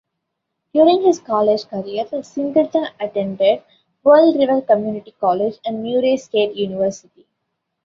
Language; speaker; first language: English; non-native, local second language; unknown